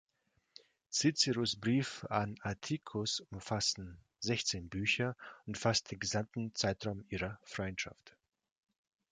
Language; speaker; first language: German; non-native, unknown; Russian